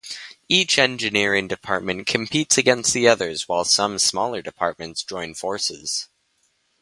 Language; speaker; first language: English; native; English